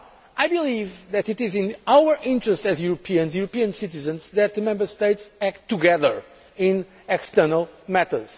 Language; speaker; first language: English; non-native, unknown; Portuguese